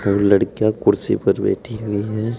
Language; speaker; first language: Hindi; native; Hindi